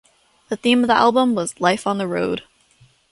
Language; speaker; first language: English; native; English